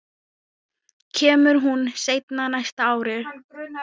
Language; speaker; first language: Icelandic; non-native, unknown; Thai